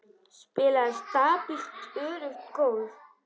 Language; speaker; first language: Icelandic; native; Icelandic